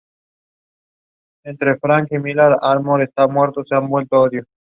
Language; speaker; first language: English; non-native, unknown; Spanish